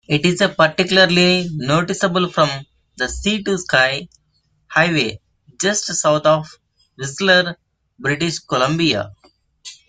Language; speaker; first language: English; non-native, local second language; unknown